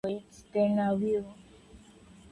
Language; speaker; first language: English; non-native, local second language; Yoruba